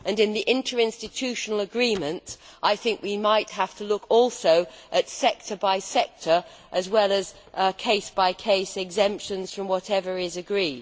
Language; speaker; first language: English; native; English